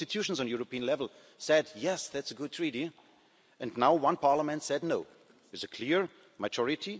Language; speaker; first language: English; non-native, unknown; German